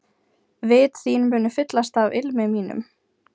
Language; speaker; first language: Icelandic; non-native, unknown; Ukrainian